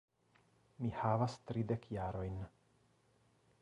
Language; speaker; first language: Esperanto; non-native, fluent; Italian